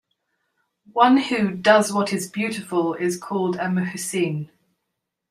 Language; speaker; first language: English; native; English